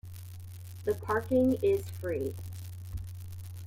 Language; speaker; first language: English; native; English